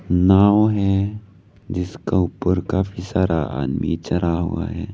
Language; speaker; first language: Hindi; non-native, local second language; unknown